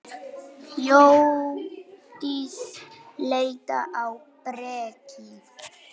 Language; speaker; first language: Icelandic; non-native, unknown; Polish